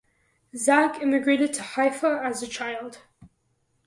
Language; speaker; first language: English; native; English